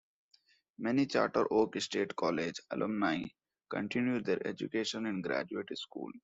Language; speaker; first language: English; non-native, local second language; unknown